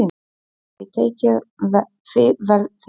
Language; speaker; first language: Icelandic; non-native, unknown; Polish